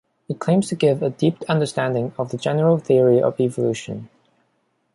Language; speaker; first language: English; non-native, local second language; Cantonese